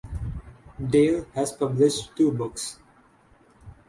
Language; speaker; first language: English; non-native, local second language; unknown